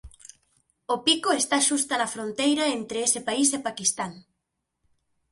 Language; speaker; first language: Galician; native; Galician